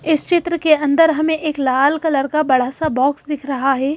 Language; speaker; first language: Hindi; native; Hindi